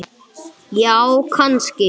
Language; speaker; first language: Icelandic; non-native, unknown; English